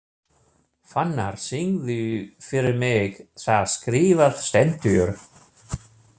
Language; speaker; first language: Icelandic; non-native, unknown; German